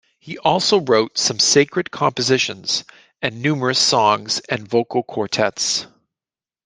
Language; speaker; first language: English; native; English